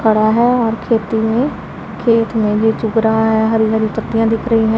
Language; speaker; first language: Hindi; non-native, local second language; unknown